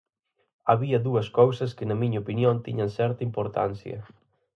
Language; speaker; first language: Galician; native; Galician